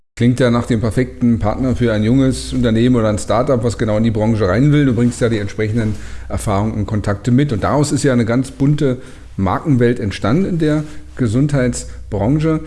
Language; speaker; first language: German; native; German